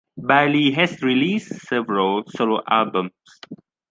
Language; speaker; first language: English; native; English